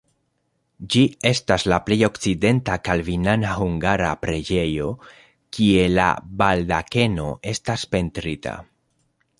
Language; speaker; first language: Esperanto; non-native, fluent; Spanish